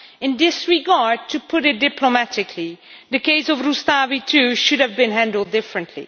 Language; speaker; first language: English; non-native, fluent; Dutch